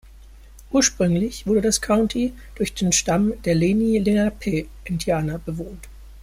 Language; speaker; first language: German; native; German